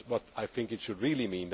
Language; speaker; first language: English; non-native, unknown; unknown